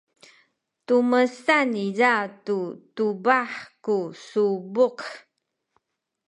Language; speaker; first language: Sakizaya; non-native, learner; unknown